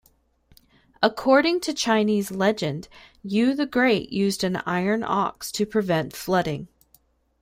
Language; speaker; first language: English; native; English